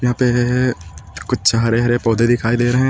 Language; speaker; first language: Hindi; native; Hindi